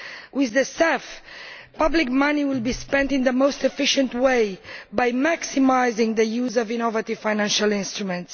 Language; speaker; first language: English; non-native, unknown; Romanian